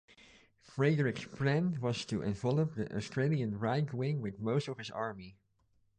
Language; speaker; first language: English; non-native, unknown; Dutch